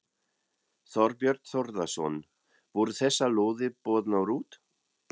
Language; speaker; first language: Icelandic; non-native, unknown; German